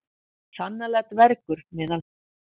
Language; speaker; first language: Icelandic; native; Icelandic